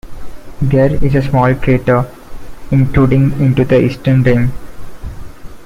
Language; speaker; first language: English; non-native, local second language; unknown